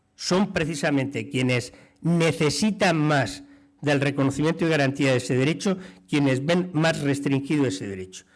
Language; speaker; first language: Spanish; native; Spanish